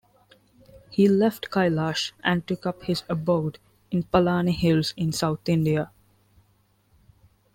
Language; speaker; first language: English; non-native, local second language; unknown